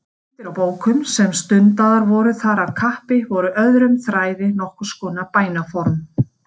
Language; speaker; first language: Icelandic; native; Icelandic